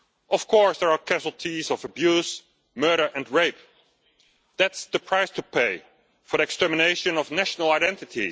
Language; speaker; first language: English; non-native, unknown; Dutch